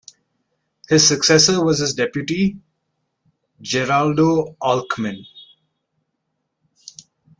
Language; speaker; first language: English; non-native, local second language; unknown